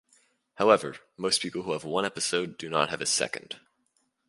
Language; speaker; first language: English; native; English